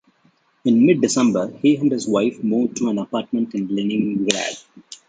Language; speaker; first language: English; non-native, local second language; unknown